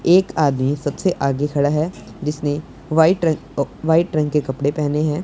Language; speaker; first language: Hindi; non-native, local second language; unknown